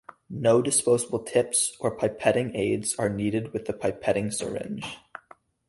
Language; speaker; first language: English; native; English